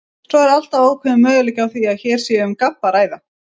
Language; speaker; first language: Icelandic; native; Icelandic